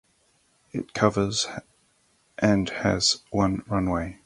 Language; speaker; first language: English; native; English